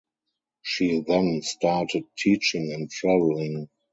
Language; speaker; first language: English; non-native, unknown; German